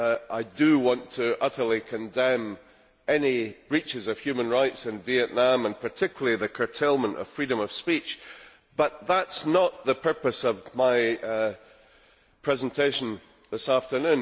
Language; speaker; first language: English; native; English